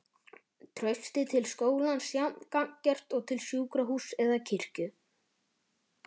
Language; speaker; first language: Icelandic; native; Icelandic